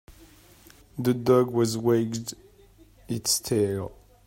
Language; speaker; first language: English; native; English